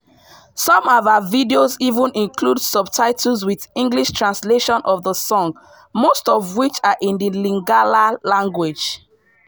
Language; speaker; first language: English; non-native, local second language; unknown